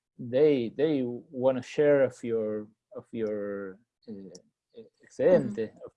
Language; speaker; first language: English; non-native, fluent; Spanish